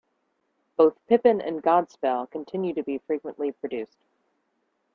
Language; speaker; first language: English; native; English